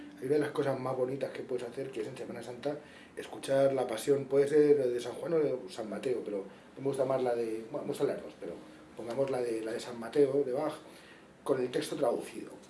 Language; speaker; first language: Spanish; native; Spanish